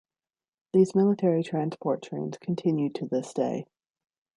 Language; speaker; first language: English; native; English